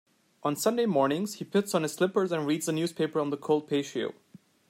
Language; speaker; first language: English; non-native, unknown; Turkish